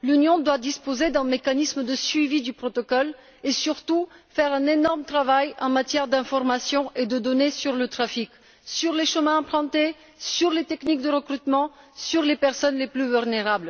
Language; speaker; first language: French; non-native, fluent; Bulgarian